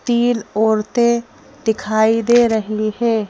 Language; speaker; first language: Hindi; native; Hindi